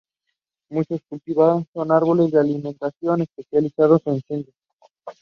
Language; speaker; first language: English; non-native, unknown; Spanish